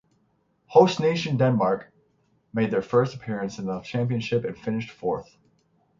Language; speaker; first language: English; native; English